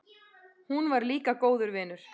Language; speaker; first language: Icelandic; native; Icelandic